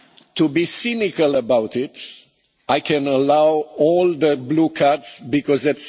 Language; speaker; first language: English; non-native, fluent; Romanian